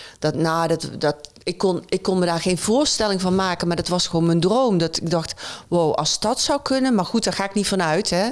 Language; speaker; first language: Dutch; native; Dutch